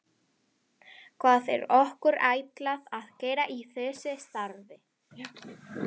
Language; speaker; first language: Icelandic; non-native, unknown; Spanish